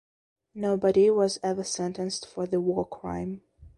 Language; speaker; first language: English; non-native, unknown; Belarusian